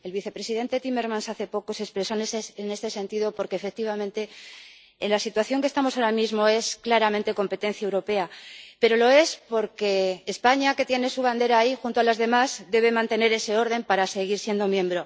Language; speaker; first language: Spanish; native; Spanish